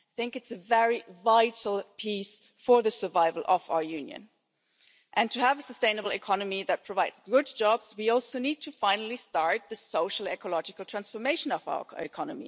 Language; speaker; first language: English; non-native, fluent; German